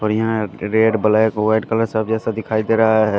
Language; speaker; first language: Hindi; non-native, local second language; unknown